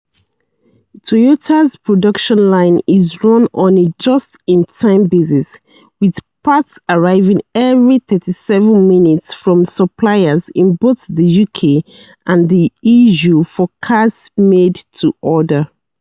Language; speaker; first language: English; non-native, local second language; Yoruba